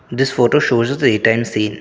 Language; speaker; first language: English; non-native, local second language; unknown